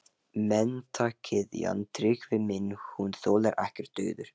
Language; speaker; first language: Icelandic; non-native, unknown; Lithuanian